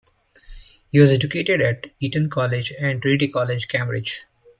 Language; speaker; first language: English; native; English